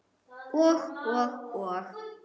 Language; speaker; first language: Icelandic; non-native, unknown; German